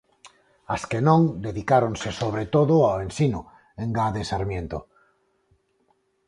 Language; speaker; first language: Galician; non-native, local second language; Spanish